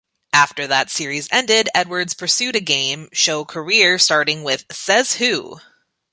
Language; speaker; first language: English; native; English